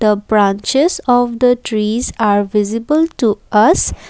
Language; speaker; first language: English; non-native, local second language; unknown